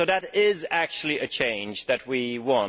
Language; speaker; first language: English; non-native, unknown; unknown